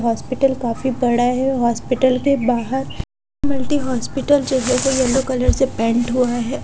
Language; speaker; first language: Hindi; non-native, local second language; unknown